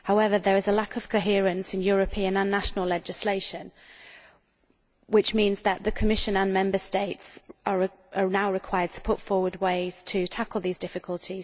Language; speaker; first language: English; native; English